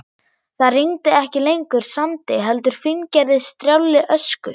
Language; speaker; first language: Icelandic; non-native, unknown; German